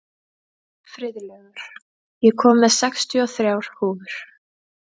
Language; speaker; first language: Icelandic; native; Icelandic